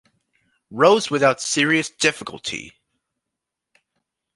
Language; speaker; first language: English; native; English